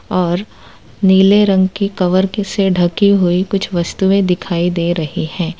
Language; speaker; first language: Hindi; non-native, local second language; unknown